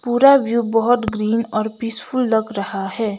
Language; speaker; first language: Hindi; non-native, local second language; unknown